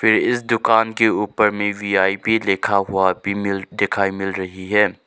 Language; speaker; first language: Hindi; non-native, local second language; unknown